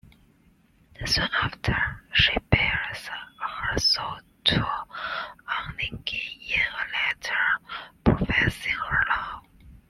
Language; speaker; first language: English; non-native, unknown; Chinese